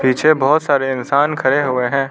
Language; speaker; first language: Hindi; non-native, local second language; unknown